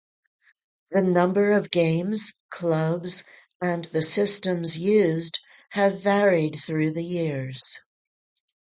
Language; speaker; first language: English; native; English